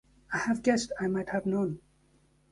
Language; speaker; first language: English; native; English